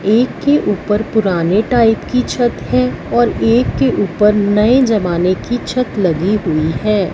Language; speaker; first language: Hindi; non-native, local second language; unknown